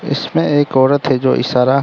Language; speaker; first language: Hindi; non-native, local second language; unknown